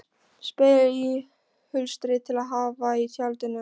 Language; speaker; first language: Icelandic; non-native, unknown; Polish